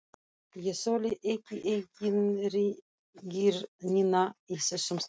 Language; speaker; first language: Icelandic; non-native, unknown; Russian